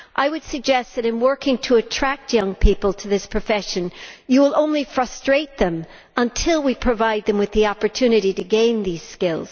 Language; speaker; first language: English; native; English